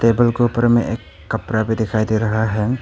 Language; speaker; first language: Hindi; early bilingual, other home language; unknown